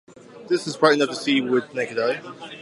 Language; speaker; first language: English; native; English